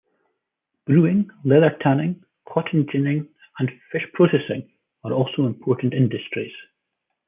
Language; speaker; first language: English; native; English